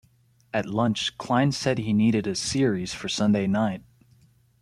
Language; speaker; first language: English; native; English